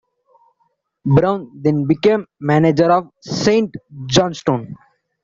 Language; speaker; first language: English; non-native, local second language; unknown